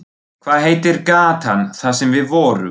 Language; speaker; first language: Icelandic; non-native, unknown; German